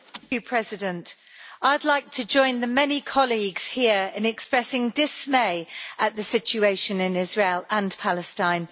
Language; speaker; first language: English; native; English